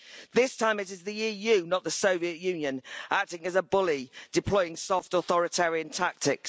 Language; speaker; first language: English; native; English